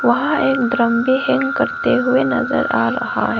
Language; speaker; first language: Hindi; non-native, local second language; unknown